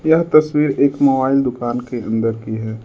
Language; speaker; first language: Hindi; native; Hindi